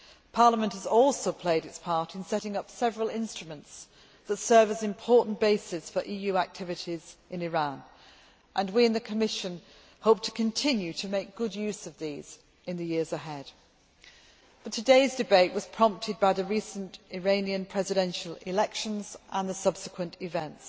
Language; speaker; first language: English; native; English